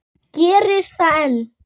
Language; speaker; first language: Icelandic; native; Icelandic